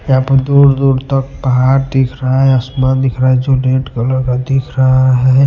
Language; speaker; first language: Hindi; non-native, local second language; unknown